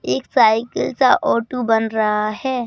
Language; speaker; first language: Hindi; native; Hindi